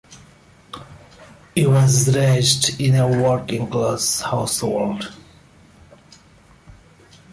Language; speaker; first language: English; non-native, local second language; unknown